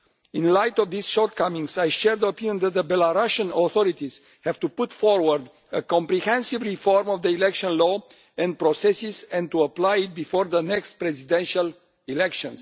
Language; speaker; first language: English; non-native, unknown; Romanian